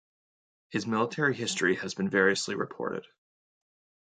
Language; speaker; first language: English; native; English